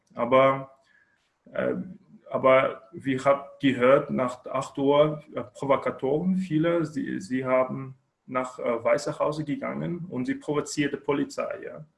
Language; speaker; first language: German; non-native, learner; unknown